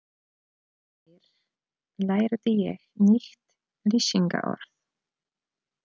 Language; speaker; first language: Icelandic; non-native, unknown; Polish